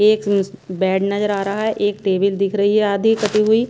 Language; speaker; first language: Hindi; non-native, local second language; Punjabi